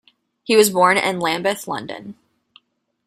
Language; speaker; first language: English; native; English